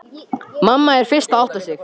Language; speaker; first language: Icelandic; native; Icelandic